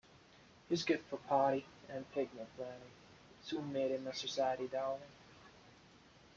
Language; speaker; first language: English; native; English